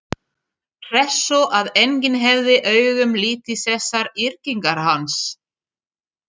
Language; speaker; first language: Icelandic; non-native, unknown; French